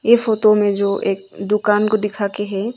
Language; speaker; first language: Hindi; non-native, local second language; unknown